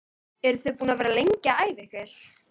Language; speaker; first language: Icelandic; native; Icelandic